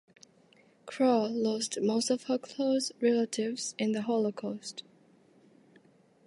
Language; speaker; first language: English; non-native, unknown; Japanese